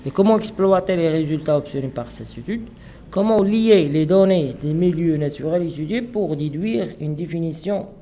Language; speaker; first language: French; non-native, local second language; Arabic